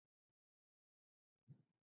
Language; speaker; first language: Icelandic; native; Icelandic